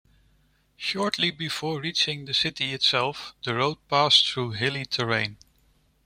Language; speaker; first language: English; non-native, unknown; Dutch